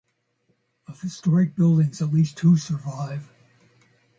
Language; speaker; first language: English; native; English